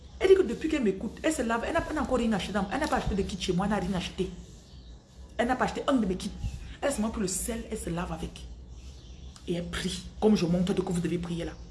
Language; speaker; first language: French; non-native, local second language; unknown